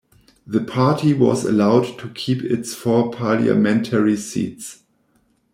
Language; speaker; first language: English; non-native, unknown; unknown